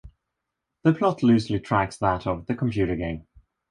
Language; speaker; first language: English; non-native, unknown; Swedish